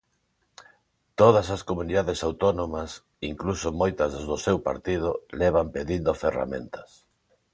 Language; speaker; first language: Galician; non-native, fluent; Spanish